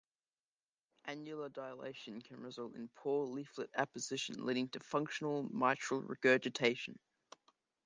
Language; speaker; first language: English; native; English